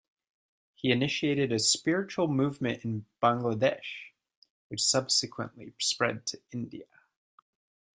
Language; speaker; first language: English; native; English